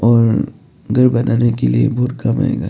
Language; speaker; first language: Hindi; non-native, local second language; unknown